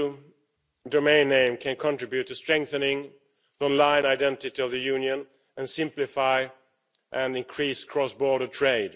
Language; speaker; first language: English; non-native, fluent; Swedish